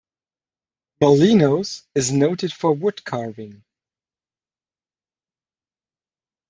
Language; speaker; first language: English; non-native, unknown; German